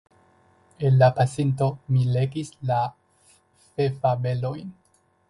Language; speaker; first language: Esperanto; non-native, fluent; Chinese